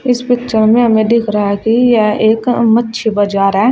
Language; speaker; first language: Hindi; native; Hindi